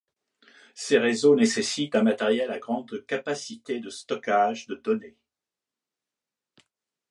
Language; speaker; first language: French; native; French